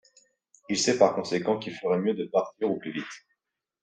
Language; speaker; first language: French; native; French